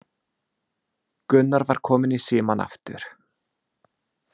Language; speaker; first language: Icelandic; non-native, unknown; English